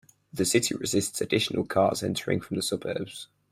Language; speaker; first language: English; native; English